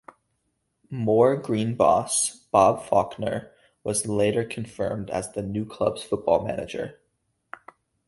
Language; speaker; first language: English; native; English